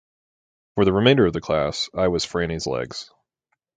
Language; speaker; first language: English; native; English